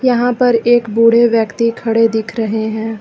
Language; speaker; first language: Hindi; native; Hindi